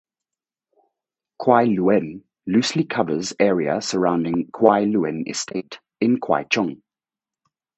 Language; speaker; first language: English; native; English